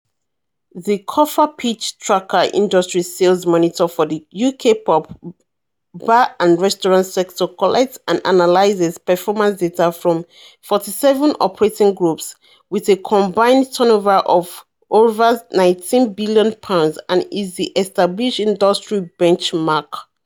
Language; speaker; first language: English; non-native, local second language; Yoruba